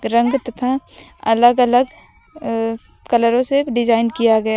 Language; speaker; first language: Hindi; native; Hindi